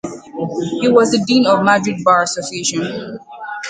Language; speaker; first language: English; native; English